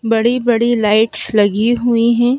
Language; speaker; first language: Hindi; native; Hindi